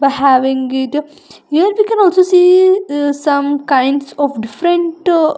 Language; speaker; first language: English; non-native, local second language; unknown